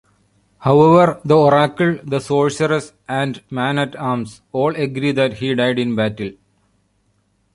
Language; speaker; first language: English; non-native, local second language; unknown